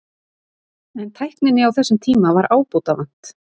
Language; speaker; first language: Icelandic; native; Icelandic